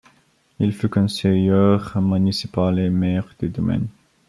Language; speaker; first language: French; non-native, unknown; Bulgarian